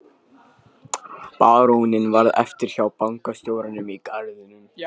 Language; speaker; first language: Icelandic; non-native, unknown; Lithuanian